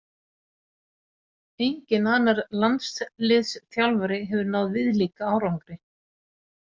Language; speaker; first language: Icelandic; native; Icelandic